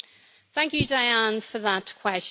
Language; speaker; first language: English; native; English